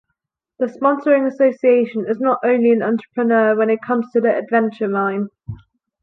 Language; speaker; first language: English; non-native, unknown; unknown